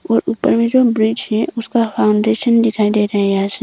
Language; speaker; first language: Hindi; non-native, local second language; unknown